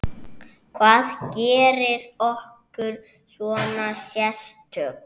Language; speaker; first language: Icelandic; native; Icelandic